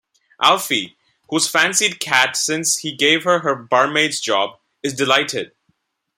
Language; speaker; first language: English; non-native, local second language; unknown